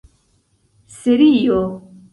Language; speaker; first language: Esperanto; non-native, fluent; Central Kurdish